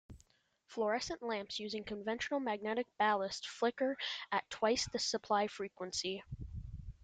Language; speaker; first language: English; native; English